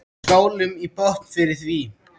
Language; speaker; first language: Icelandic; native; Icelandic